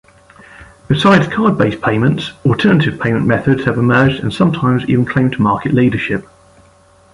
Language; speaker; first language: English; native; English